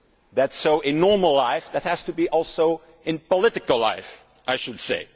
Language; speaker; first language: English; non-native, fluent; Dutch